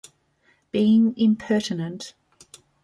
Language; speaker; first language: English; native; English